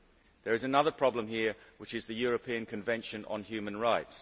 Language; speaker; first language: English; native; English